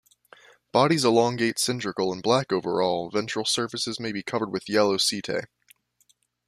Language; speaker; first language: English; native; English